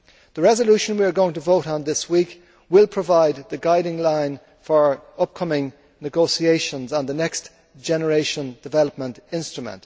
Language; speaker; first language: English; native; English